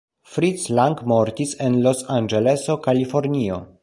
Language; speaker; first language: Esperanto; non-native, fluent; Polish